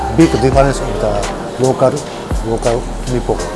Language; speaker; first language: English; non-native, fluent; Japanese